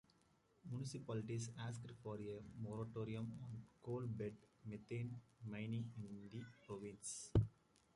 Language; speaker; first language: English; native; English